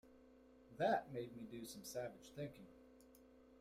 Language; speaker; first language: English; native; English